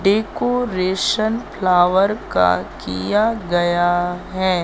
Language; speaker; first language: Hindi; native; Hindi